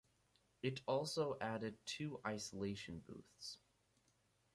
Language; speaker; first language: English; native; English